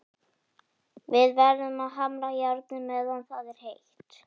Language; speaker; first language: Icelandic; native; Icelandic